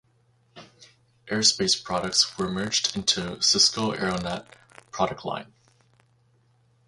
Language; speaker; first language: English; native; English